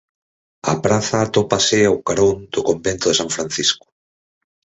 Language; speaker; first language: Galician; native; Galician